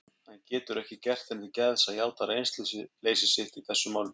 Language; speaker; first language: Icelandic; native; Icelandic